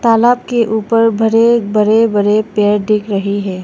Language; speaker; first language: Hindi; non-native, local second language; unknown